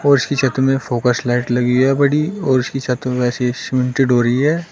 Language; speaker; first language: Hindi; native; Hindi